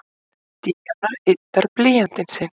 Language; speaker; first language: Icelandic; native; Icelandic